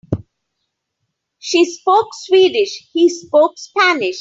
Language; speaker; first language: English; non-native, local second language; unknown